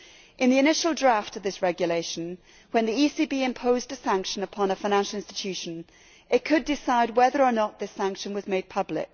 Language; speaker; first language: English; native; English